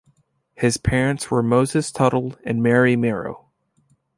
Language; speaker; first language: English; native; English